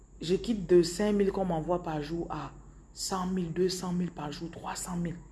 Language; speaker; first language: French; non-native, local second language; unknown